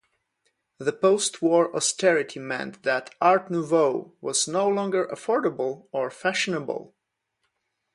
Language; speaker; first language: English; non-native, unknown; Polish